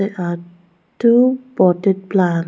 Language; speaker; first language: English; non-native, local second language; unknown